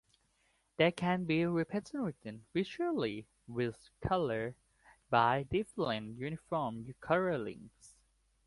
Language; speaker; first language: English; non-native, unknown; Thai